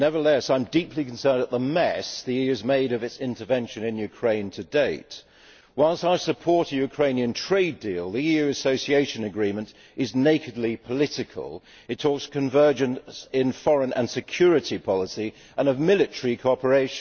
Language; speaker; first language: English; native; English